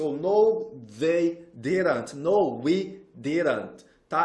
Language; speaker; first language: English; non-native, fluent; Portuguese